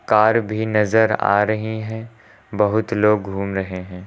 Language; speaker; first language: Hindi; native; Hindi